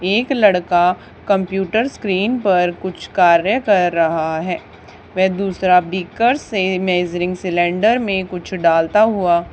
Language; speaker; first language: Hindi; native; Hindi